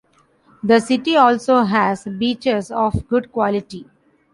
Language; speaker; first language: English; non-native, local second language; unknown